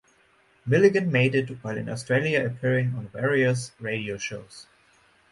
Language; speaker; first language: English; non-native, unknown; German